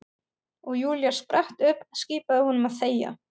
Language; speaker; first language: Icelandic; non-native, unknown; German